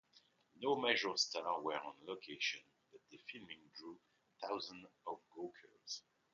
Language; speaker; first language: English; non-native, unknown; French